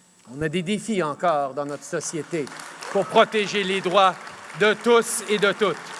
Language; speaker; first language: French; early bilingual, heritage; French